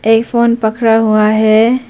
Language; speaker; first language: Hindi; early bilingual, other home language; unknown